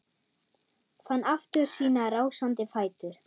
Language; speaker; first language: Icelandic; non-native, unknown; German